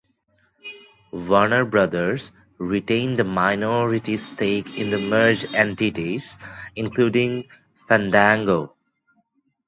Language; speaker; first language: English; non-native, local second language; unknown